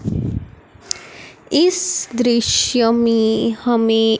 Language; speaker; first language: Hindi; non-native, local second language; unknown